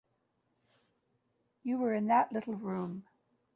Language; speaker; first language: English; native; English